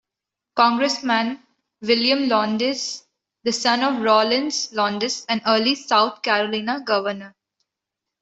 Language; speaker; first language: English; non-native, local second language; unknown